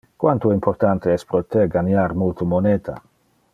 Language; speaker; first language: Interlingua; non-native, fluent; Dutch